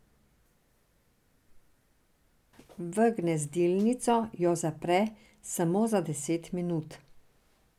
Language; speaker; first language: Slovenian; non-native, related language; Serbian